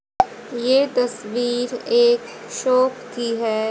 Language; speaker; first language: Hindi; native; Hindi